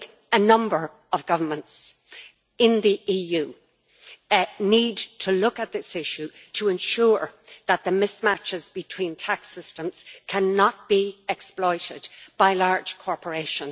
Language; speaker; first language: English; native; English